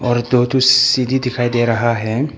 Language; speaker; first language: Hindi; non-native, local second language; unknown